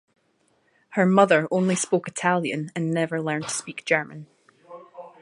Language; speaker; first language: English; native; English